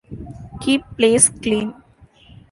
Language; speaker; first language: English; non-native, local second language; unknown